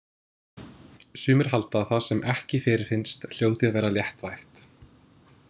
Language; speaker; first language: Icelandic; non-native, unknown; English